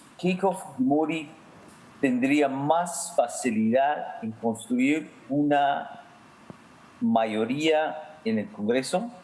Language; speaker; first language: Spanish; non-native, fluent; English